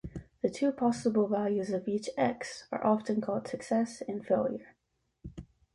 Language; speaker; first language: English; native; English